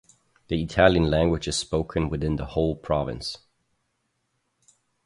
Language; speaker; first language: English; non-native, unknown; German